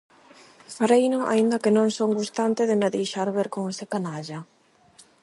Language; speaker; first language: Galician; non-native, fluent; Spanish